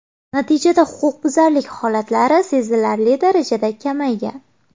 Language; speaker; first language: Uzbek; native; Uzbek